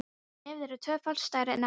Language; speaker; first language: Icelandic; non-native, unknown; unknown